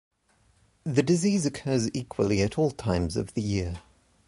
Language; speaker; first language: English; native; English